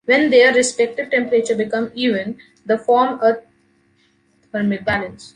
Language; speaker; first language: English; non-native, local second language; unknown